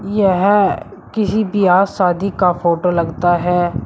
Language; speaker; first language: Hindi; native; Hindi